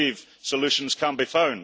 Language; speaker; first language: English; early bilingual, heritage; English